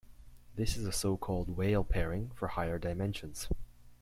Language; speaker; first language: English; native; English